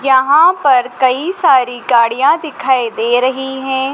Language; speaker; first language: Hindi; native; Hindi